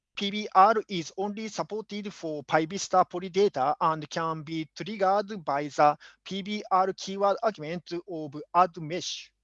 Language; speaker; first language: English; non-native, fluent; Japanese